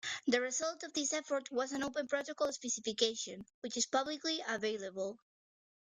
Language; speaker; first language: English; non-native, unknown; Spanish